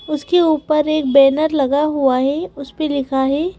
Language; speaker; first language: Hindi; native; Hindi